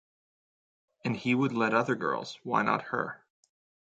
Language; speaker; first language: English; native; English